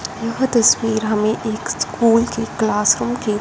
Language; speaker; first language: Hindi; non-native, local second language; Punjabi